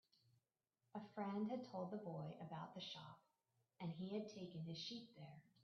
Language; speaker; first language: English; native; English